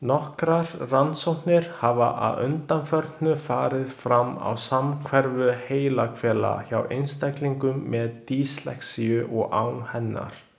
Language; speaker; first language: Icelandic; non-native, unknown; Chinese